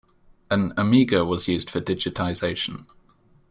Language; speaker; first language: English; native; English